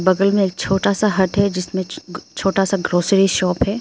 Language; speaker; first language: Hindi; early bilingual, other home language; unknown